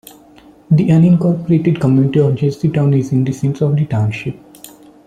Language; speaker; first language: English; non-native, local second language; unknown